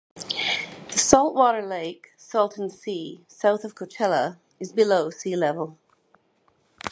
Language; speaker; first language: English; native; English